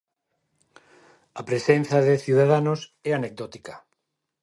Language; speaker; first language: Galician; non-native, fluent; Spanish